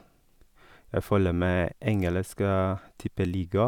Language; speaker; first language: Norwegian; non-native, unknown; Oromo